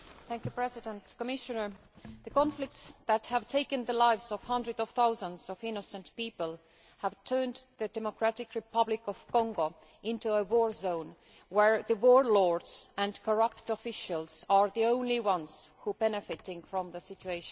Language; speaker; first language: English; non-native, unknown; Estonian